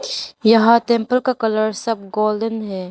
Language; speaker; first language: Hindi; non-native, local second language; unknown